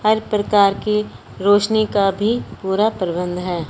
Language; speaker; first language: Hindi; non-native, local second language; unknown